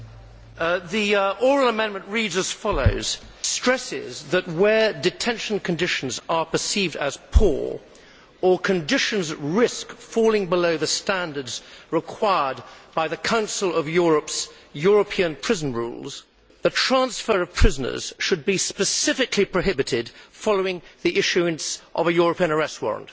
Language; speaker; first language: English; native; English